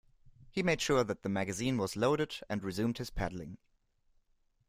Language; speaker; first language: English; non-native, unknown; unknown